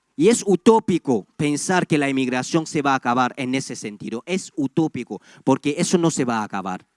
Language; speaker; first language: Spanish; non-native, fluent; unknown